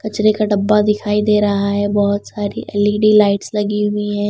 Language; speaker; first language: Hindi; non-native, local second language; Punjabi